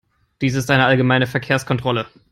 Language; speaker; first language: English; non-native, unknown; German